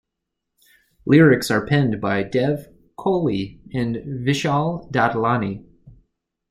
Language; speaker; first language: English; native; English